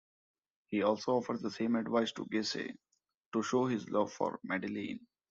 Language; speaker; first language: English; non-native, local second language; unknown